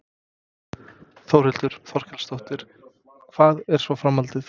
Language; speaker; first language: Icelandic; non-native, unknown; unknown